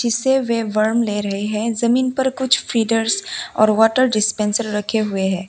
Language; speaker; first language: Hindi; non-native, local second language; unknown